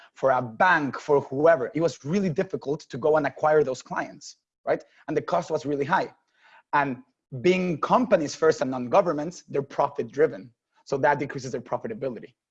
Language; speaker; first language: English; non-native, fluent; Spanish